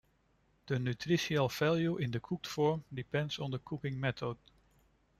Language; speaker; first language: English; non-native, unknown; Dutch